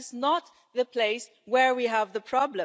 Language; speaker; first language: English; non-native, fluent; German